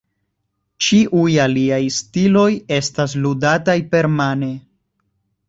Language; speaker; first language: Esperanto; non-native, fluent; Spanish